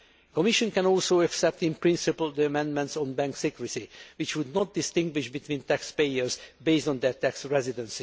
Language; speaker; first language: English; non-native, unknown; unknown